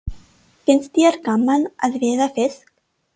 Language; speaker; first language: Icelandic; non-native, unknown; English